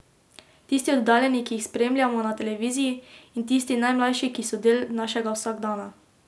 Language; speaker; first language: Slovenian; native; Slovenian